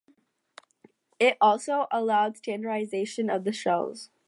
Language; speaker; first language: English; native; English